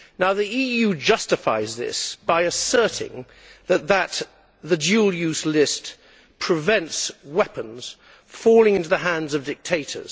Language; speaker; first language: English; native; English